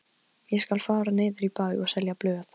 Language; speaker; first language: Icelandic; non-native, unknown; Polish